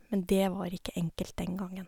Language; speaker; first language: Norwegian; native; Norwegian